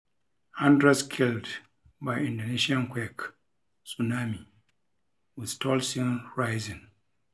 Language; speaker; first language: English; non-native, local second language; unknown